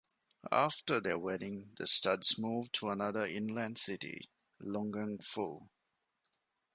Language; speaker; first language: English; non-native, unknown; Divehi